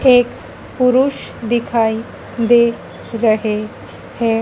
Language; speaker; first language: Hindi; native; Hindi